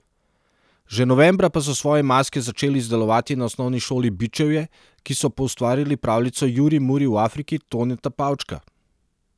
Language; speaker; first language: Slovenian; non-native, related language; Serbian